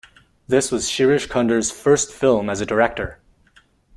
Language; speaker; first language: English; non-native, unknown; French